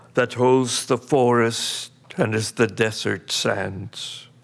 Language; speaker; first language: English; early bilingual, other home language; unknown